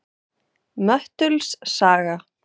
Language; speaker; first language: Icelandic; non-native, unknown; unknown